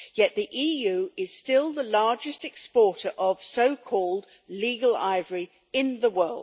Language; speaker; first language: English; native; English